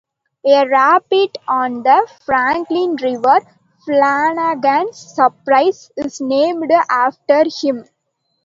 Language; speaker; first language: English; non-native, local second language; Tamil